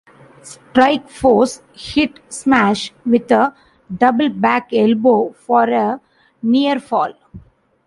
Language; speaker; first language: English; non-native, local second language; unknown